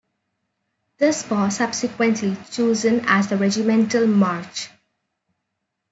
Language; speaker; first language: English; non-native, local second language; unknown